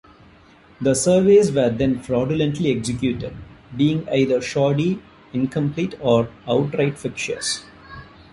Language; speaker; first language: English; non-native, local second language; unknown